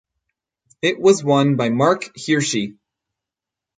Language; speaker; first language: English; native; English